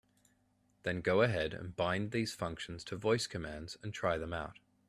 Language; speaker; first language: English; native; English